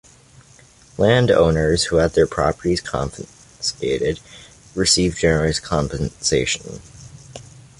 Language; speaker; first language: English; native; English